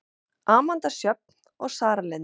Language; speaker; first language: Icelandic; non-native, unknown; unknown